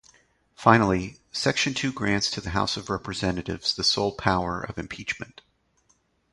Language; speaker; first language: English; native; English